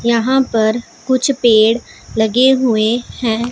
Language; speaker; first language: Hindi; non-native, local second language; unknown